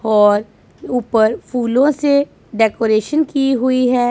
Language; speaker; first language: Hindi; non-native, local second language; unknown